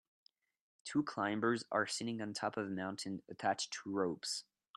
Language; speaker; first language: English; non-native, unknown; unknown